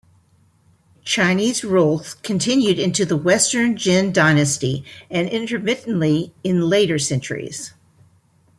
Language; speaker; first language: English; native; English